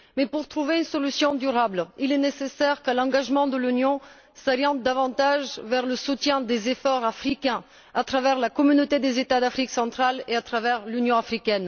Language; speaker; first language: French; non-native, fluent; Bulgarian